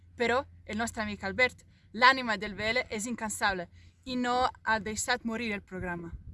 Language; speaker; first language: Catalan; non-native, fluent; Portuguese